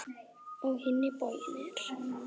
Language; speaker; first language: Icelandic; native; Icelandic